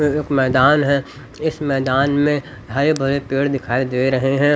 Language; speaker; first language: Hindi; native; Hindi